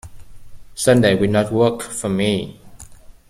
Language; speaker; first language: English; native; English